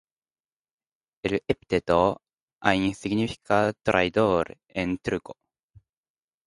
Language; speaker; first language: Spanish; non-native, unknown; Japanese